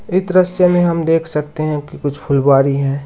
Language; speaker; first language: Hindi; native; Hindi